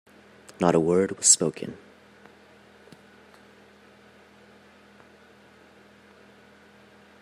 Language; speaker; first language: English; native; English